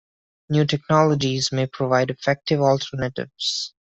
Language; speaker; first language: English; non-native, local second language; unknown